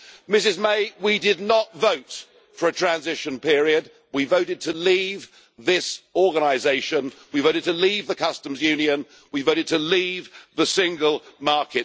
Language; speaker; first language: English; native; English